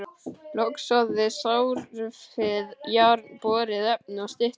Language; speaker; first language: Icelandic; native; Icelandic